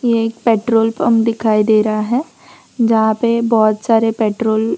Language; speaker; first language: Hindi; non-native, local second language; Gujarati